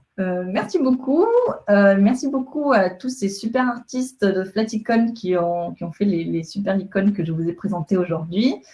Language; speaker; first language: French; non-native, fluent; Spanish